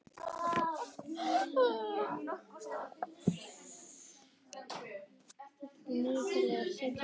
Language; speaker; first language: Icelandic; native; Icelandic